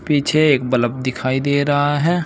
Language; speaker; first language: Hindi; native; Hindi